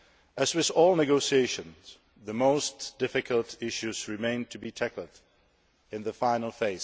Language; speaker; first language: English; non-native, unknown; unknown